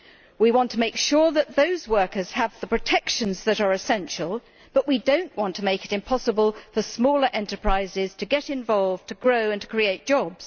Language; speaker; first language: English; native; English